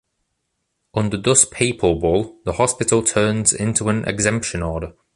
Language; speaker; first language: English; native; English